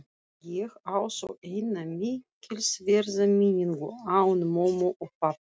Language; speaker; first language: Icelandic; non-native, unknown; Russian